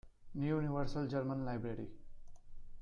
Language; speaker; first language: English; non-native, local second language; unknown